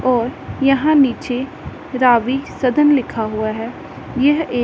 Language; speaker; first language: Hindi; non-native, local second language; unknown